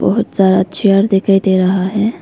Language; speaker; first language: Hindi; non-native, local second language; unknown